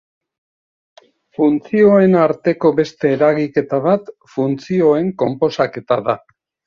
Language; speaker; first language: Basque; native; Basque